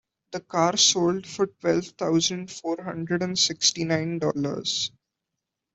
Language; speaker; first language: English; non-native, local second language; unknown